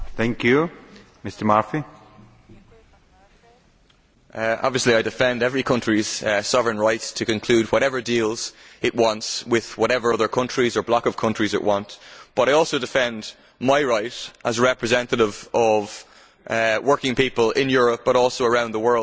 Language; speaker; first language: English; native; English